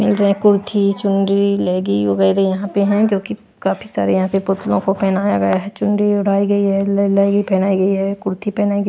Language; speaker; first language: Hindi; non-native, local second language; Punjabi